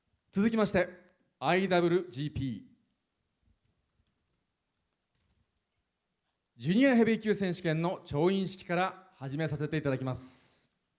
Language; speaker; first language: Japanese; native; Japanese